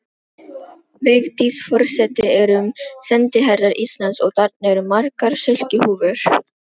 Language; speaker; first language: Icelandic; non-native, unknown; Filipino